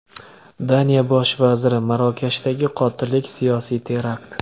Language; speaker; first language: Uzbek; native; Uzbek